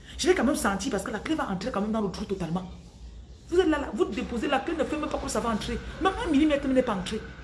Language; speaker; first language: French; non-native, local second language; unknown